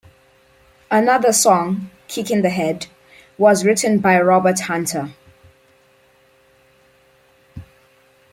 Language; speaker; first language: English; native; English